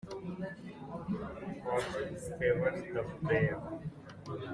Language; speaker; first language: English; non-native, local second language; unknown